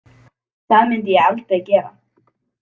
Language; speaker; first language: Icelandic; native; Icelandic